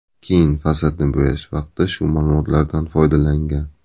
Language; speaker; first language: Uzbek; native; Uzbek